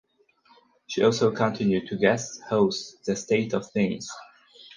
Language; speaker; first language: English; non-native, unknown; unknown